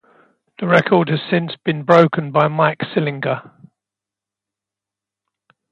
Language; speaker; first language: English; native; English